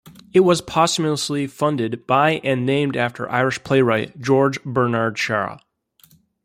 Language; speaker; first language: English; native; English